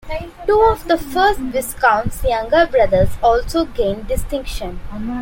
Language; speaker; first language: English; non-native, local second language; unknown